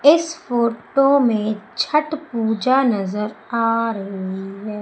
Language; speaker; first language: Hindi; native; Hindi